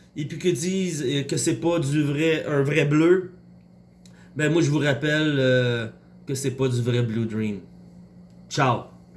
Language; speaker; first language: French; native; French